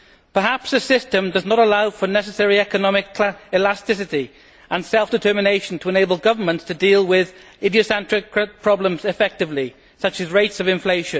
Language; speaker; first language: English; native; English